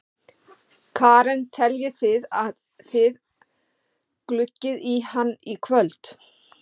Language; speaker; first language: Icelandic; native; Icelandic